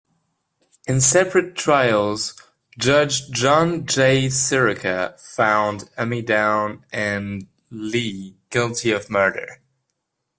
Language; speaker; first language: English; non-native, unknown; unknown